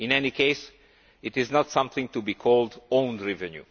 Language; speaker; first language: English; non-native, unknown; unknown